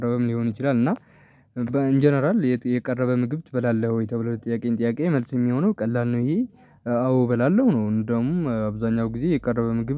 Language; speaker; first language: Amharic; non-native, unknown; Tigrinya